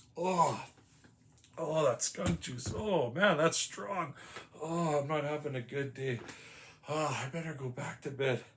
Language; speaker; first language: English; native; English